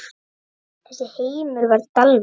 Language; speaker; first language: Icelandic; native; Icelandic